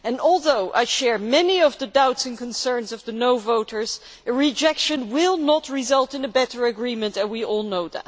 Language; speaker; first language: English; non-native, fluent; Dutch